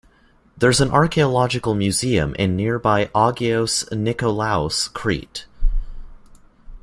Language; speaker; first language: English; native; English